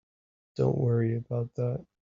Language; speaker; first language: English; native; English